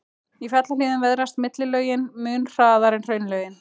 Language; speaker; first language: Icelandic; native; Icelandic